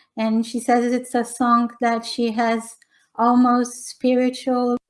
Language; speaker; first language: English; non-native, fluent; Portuguese